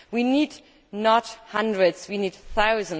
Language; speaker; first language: English; non-native, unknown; German